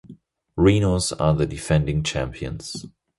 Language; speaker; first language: English; non-native, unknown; German